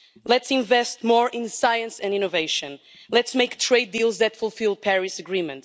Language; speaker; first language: English; non-native, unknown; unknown